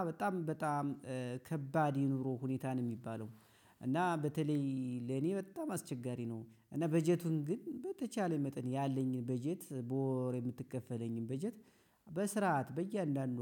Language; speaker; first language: Amharic; native; Amharic